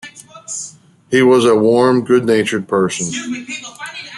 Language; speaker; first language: English; native; English